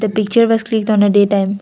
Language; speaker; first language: English; non-native, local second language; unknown